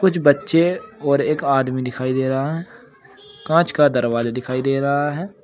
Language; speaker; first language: Hindi; native; Hindi